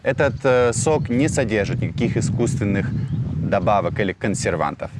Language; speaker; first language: Russian; native; Russian